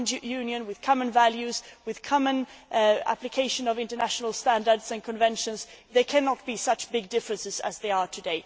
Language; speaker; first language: English; non-native, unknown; Swedish